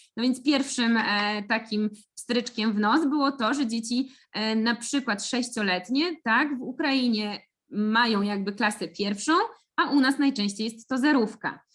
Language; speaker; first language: Polish; native; Polish